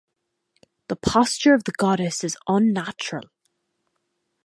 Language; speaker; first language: English; native; English